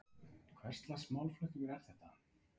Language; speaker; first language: Icelandic; native; Icelandic